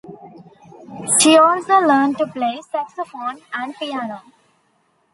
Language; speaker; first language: English; non-native, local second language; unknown